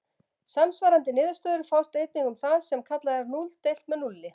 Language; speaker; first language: Icelandic; native; Icelandic